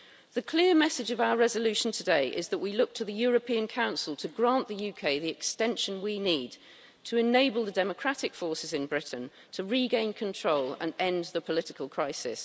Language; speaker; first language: English; native; English